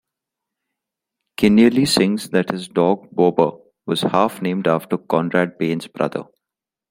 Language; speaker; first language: English; non-native, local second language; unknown